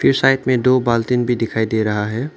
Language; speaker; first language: Hindi; non-native, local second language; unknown